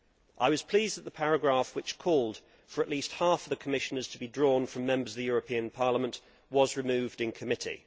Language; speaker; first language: English; native; English